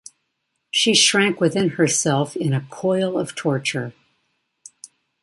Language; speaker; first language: English; native; English